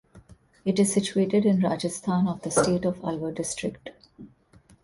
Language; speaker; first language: English; non-native, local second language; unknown